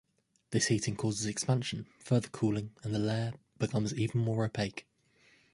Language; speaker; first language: English; native; English